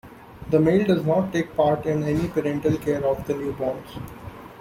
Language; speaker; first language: English; non-native, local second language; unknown